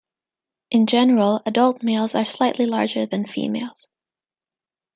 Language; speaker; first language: English; native; English